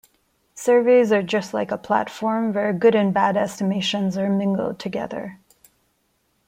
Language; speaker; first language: English; non-native, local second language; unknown